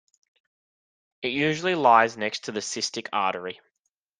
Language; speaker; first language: English; native; English